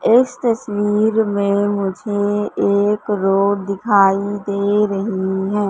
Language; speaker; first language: Hindi; native; Hindi